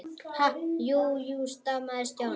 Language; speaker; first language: Icelandic; native; Icelandic